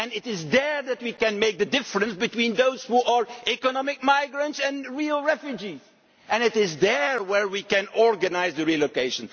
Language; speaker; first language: English; non-native, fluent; Dutch